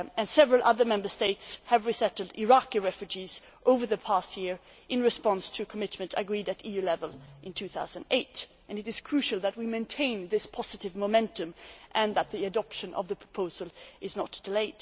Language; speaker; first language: English; non-native, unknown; Swedish